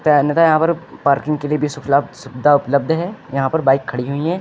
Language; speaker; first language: Hindi; native; Hindi